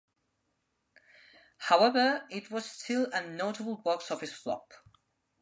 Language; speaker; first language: English; non-native, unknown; Spanish